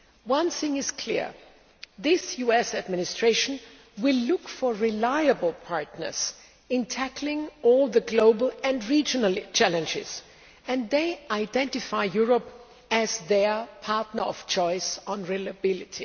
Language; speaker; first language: English; non-native, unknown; German